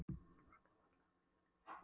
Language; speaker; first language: Icelandic; non-native, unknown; Polish